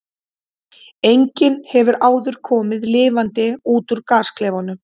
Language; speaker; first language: Icelandic; native; Icelandic